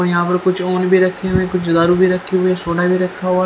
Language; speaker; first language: Hindi; native; Hindi